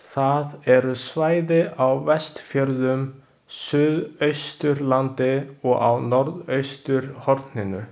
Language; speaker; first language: Icelandic; non-native, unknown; Chinese